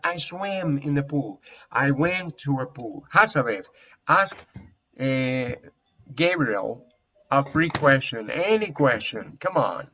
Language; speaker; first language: English; non-native, fluent; Spanish